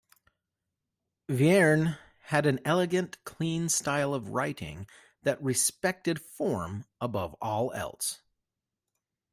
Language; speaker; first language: English; native; English